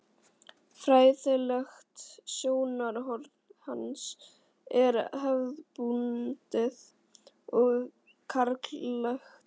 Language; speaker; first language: Icelandic; native; Icelandic